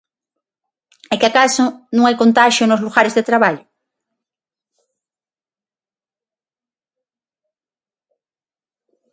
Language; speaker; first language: Galician; non-native, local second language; Spanish